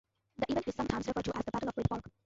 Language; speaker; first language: English; non-native, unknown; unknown